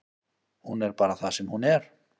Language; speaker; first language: Icelandic; native; Icelandic